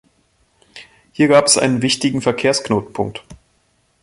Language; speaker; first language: German; native; German